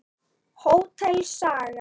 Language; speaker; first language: Icelandic; native; Icelandic